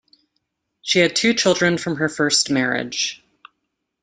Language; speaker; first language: English; native; English